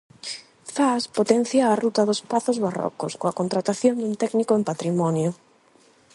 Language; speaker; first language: Galician; non-native, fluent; Spanish